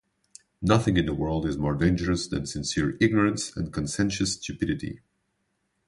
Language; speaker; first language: English; non-native, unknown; Portuguese